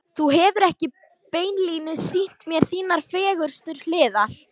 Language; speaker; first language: Icelandic; non-native, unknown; Lithuanian